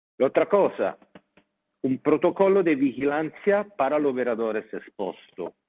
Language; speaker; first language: Spanish; non-native, fluent; Italian